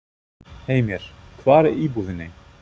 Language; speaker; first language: Icelandic; non-native, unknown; German